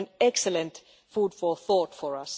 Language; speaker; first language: English; non-native, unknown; Finnish